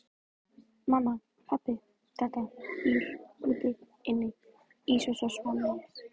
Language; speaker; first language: Icelandic; native; Icelandic